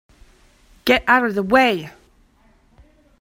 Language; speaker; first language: English; native; English